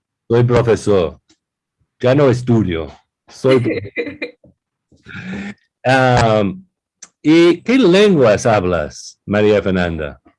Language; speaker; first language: Spanish; non-native, fluent; English